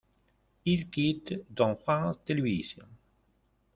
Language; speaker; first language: French; non-native, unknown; Spanish